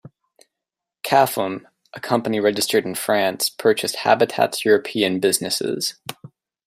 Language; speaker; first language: English; native; English